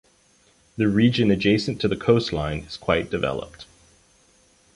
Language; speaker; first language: English; native; English